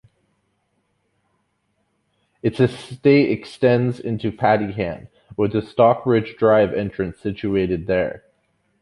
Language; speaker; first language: English; native; English